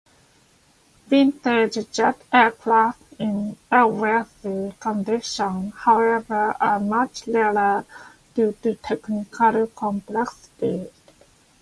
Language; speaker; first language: English; non-native, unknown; Japanese